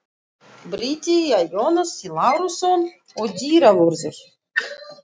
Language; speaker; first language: Icelandic; non-native, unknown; Russian